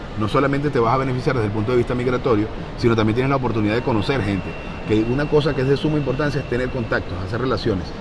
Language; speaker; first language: Spanish; native; Spanish